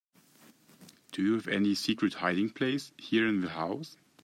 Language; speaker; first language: English; native; English